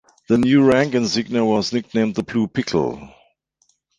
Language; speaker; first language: English; non-native, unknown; German